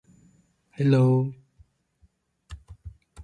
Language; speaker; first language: English; native; English